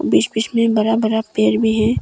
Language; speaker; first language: Hindi; non-native, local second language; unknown